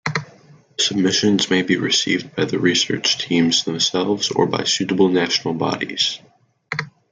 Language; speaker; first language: English; native; English